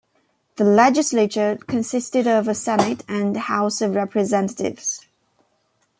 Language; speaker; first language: English; non-native, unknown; Chinese